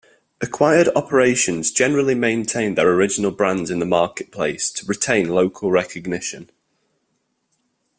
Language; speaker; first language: English; native; English